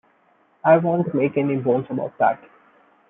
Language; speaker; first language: English; non-native, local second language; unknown